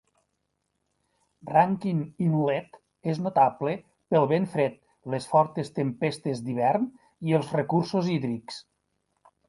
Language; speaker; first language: Catalan; native; Catalan